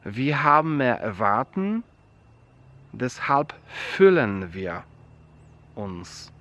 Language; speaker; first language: German; non-native, fluent; Polish